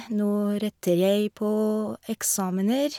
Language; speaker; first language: Norwegian; non-native, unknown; French